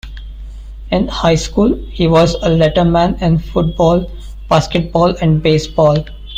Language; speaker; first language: English; non-native, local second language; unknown